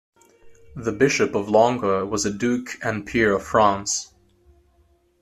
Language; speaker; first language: English; native; English